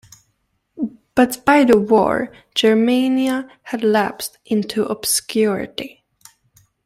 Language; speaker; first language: English; native; English